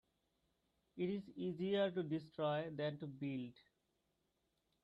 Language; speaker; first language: English; non-native, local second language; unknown